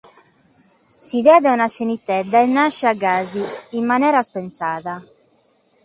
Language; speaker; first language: Sardinian; non-native, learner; Catalan